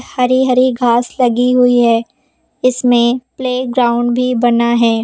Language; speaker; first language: Hindi; native; Hindi